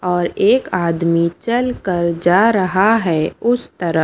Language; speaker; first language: Hindi; non-native, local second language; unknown